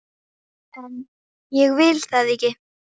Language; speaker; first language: Icelandic; native; Icelandic